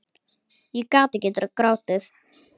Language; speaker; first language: Icelandic; native; Icelandic